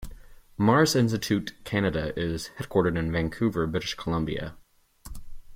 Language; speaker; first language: English; native; English